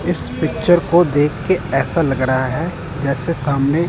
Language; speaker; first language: Hindi; non-native, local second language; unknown